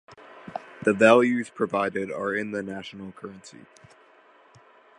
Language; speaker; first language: English; native; English